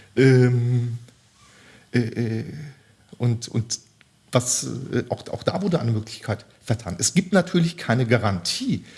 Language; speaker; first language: German; early bilingual, other home language; Turkish